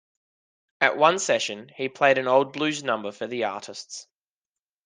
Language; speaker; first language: English; native; English